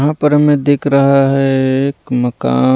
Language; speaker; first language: Hindi; non-native, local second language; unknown